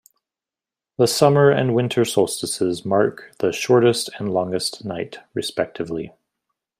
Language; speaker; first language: English; native; English